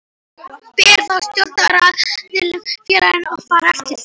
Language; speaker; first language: Icelandic; non-native, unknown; Polish